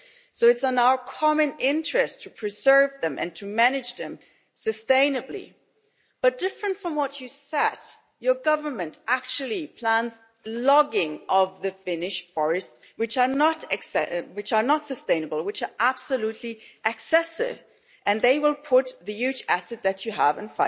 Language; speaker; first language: English; non-native, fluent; German